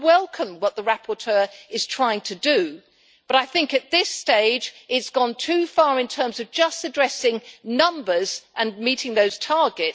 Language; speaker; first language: English; native; English